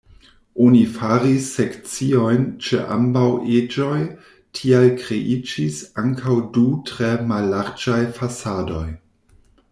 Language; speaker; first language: Esperanto; non-native, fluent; German